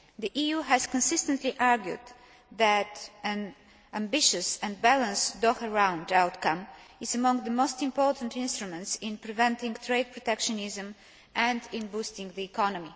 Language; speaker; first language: English; non-native, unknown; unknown